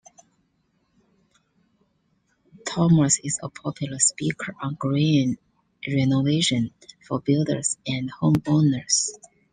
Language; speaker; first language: English; non-native, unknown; Chinese